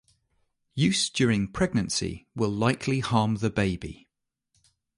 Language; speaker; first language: English; native; English